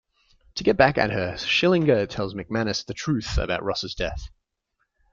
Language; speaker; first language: English; native; English